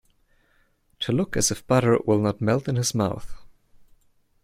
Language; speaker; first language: English; non-native, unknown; German